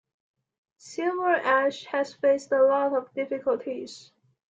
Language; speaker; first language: English; non-native, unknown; Chinese